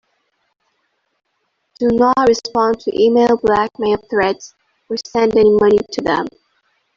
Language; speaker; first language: English; non-native, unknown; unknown